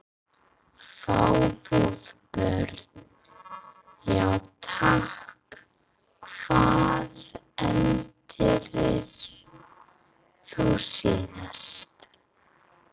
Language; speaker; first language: Icelandic; non-native, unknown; English